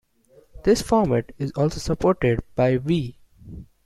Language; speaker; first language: English; non-native, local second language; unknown